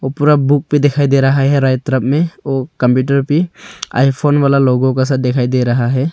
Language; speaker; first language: Hindi; early bilingual, other home language; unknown